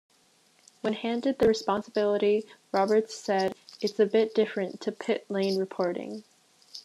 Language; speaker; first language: English; native; English